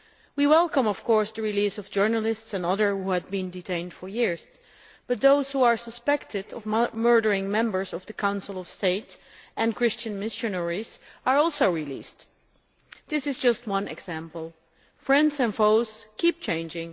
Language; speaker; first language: English; non-native, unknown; Dutch